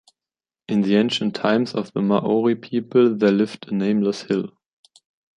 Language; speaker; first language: English; non-native, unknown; German